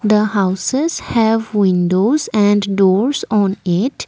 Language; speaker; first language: English; non-native, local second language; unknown